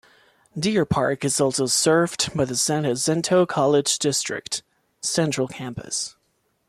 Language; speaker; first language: English; non-native, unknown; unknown